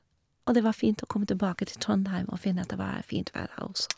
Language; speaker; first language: Norwegian; non-native, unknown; English